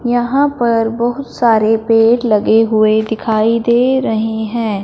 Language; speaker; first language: Hindi; non-native, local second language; Punjabi